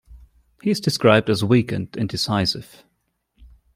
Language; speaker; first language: English; non-native, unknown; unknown